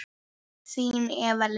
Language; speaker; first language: Icelandic; native; Icelandic